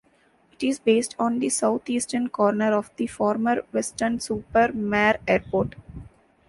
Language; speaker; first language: English; non-native, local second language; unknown